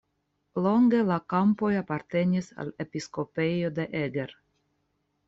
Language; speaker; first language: Esperanto; non-native, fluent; Russian